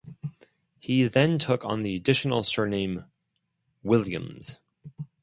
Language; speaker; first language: English; non-native, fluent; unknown